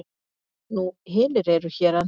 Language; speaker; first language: Icelandic; native; Icelandic